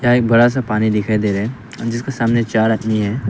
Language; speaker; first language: Hindi; early bilingual, other home language; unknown